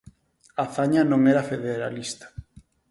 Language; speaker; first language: Galician; non-native, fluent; Spanish